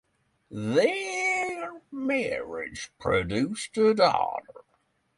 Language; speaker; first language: English; non-native, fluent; Norwegian